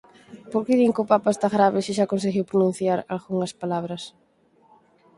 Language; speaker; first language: Galician; native; Galician